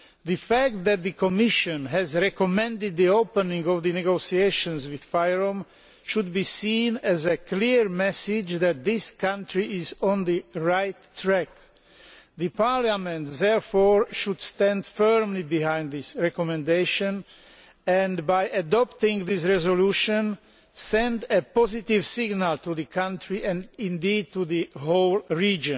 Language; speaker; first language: English; non-native, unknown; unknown